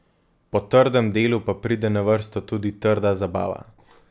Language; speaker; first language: Slovenian; native; Slovenian